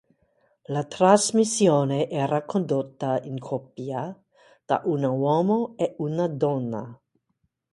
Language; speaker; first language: Italian; non-native, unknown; English